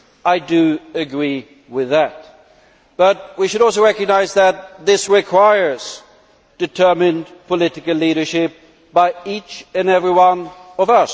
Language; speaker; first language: English; non-native, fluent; Swedish